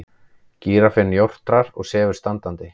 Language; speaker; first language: Icelandic; native; Icelandic